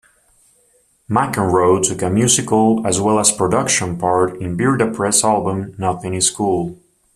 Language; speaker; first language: English; native; English